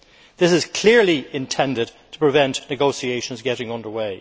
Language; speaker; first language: English; native; English